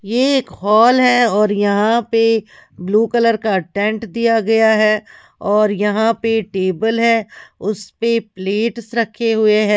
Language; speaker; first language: Hindi; non-native, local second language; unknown